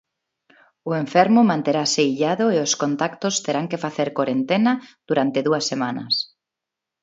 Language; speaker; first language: Galician; non-native, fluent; Spanish